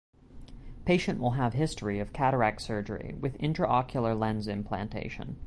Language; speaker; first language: English; native; English